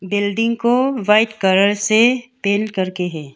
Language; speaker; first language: Hindi; non-native, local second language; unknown